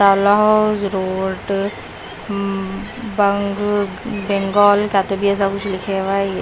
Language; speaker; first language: Hindi; non-native, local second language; Punjabi